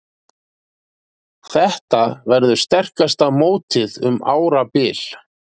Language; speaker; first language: Icelandic; native; Icelandic